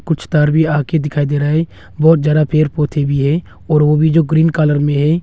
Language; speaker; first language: Hindi; non-native, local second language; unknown